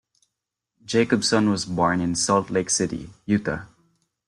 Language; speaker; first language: English; non-native, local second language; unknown